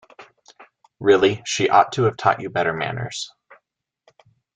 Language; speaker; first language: English; native; English